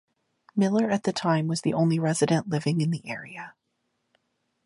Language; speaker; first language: English; native; English